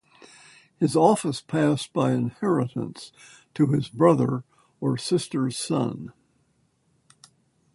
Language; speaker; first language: English; native; English